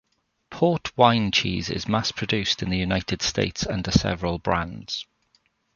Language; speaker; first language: English; native; English